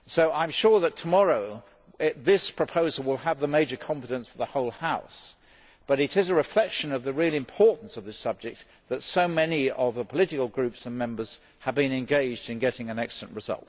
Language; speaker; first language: English; native; English